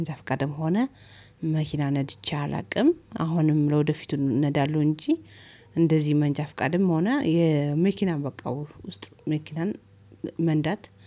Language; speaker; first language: Amharic; native; Amharic